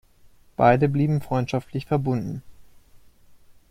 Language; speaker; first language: German; native; German